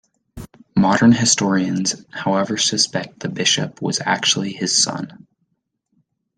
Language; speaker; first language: English; native; English